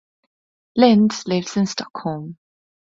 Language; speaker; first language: English; non-native, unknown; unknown